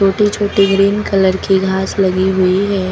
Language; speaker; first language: Hindi; native; Hindi